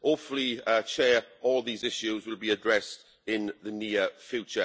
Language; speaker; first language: English; native; English